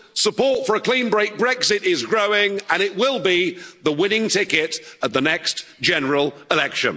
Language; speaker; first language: English; native; English